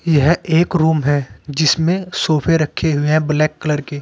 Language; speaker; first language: Hindi; native; Hindi